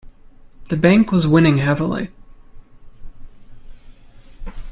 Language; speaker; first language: English; native; English